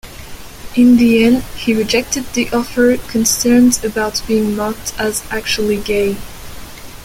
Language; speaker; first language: English; non-native, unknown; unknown